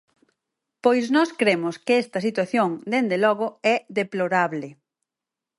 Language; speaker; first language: Galician; native; Galician